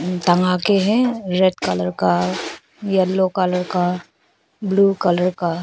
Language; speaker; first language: Hindi; non-native, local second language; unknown